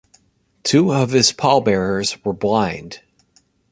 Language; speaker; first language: English; native; English